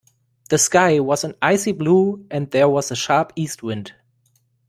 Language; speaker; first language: English; non-native, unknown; German